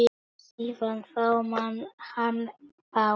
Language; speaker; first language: Icelandic; non-native, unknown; Polish